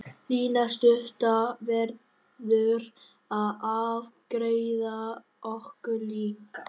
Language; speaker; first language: Icelandic; non-native, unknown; Vietnamese